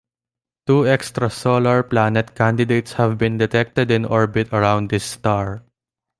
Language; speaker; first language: English; non-native, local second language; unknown